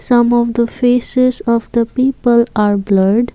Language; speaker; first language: English; non-native, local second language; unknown